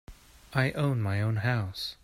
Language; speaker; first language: English; native; English